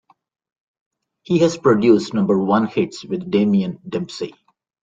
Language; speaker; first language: English; non-native, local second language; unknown